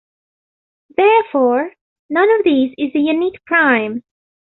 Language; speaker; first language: English; non-native, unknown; Arabic